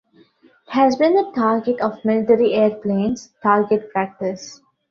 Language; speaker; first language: English; non-native, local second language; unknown